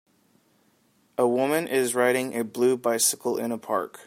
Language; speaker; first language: English; native; English